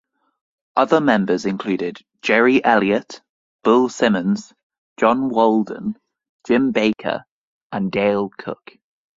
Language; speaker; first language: English; native; English